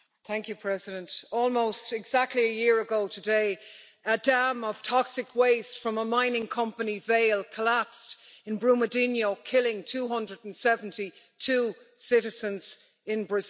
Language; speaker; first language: English; native; English